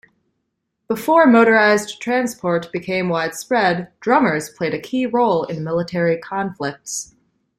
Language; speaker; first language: English; native; English